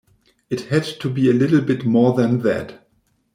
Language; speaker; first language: English; non-native, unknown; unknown